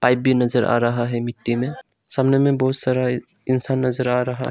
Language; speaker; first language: Hindi; non-native, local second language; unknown